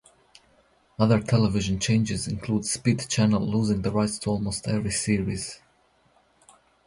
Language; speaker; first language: English; non-native, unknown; Croatian